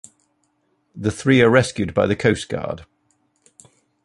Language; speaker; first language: English; native; English